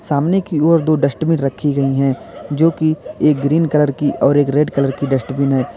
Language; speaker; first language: Hindi; native; Hindi